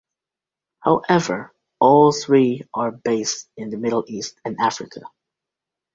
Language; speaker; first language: English; native; English